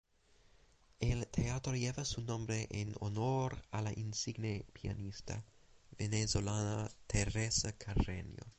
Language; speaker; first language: Spanish; non-native, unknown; English